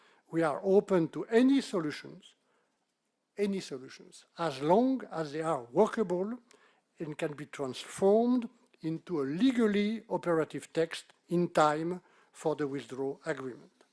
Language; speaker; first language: English; non-native, fluent; French